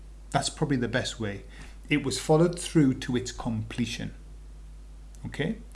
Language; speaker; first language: English; native; English